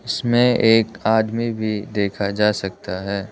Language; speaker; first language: Hindi; non-native, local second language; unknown